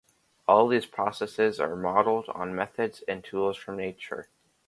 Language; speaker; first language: English; native; English